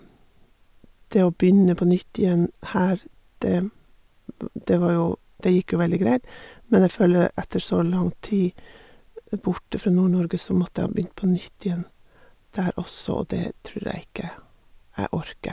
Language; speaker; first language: Norwegian; native; Norwegian